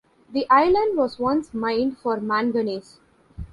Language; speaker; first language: English; non-native, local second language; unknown